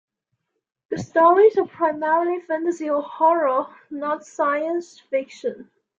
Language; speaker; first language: English; non-native, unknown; Chinese